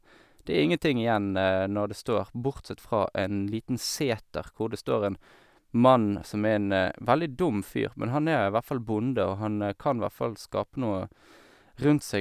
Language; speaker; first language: Norwegian; native; Norwegian